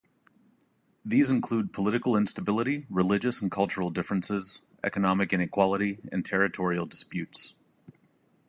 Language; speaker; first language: English; native; English